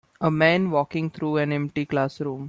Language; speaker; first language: English; non-native, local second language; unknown